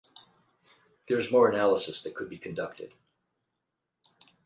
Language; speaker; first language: English; native; English